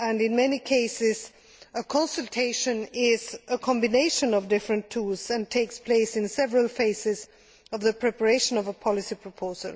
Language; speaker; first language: English; non-native, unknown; Swedish